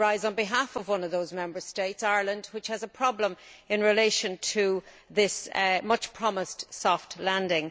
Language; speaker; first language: English; native; English